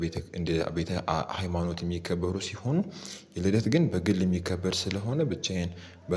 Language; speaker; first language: Amharic; native; Amharic